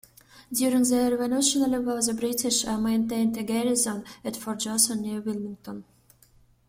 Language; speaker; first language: English; non-native, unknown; Russian